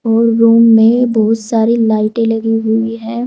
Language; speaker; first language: Hindi; native; Hindi